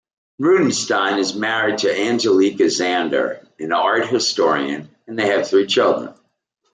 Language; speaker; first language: English; native; English